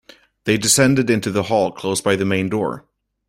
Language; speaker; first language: English; native; English